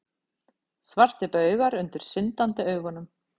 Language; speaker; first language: Icelandic; native; Icelandic